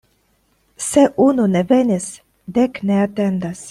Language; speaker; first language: Esperanto; non-native, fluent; Russian